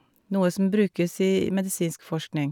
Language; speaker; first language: Norwegian; native; Norwegian